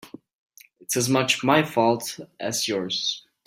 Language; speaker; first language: English; native; English